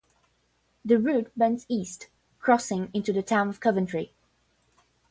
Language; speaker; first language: English; non-native, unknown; Portuguese